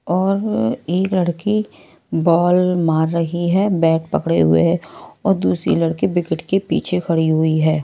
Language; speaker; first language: Hindi; non-native, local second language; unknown